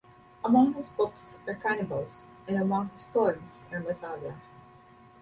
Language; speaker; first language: English; non-native, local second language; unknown